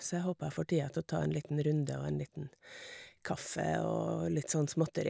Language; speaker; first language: Norwegian; native; Norwegian